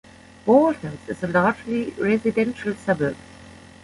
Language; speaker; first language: English; non-native, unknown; German